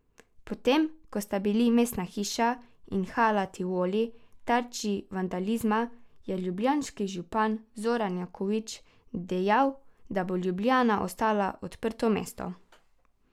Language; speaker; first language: Slovenian; native; Slovenian